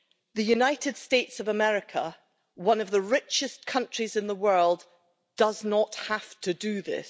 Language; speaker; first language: English; native; English